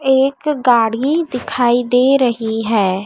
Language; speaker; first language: Hindi; native; Hindi